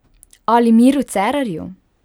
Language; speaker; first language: Slovenian; non-native, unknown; Hungarian